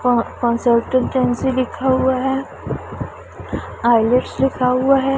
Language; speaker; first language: Hindi; non-native, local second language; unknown